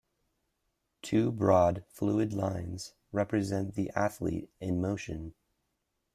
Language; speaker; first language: English; native; English